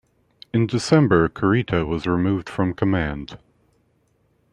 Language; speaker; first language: English; native; English